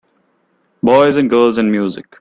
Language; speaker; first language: English; non-native, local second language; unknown